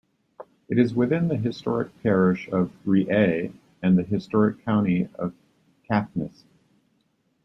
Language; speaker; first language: English; native; English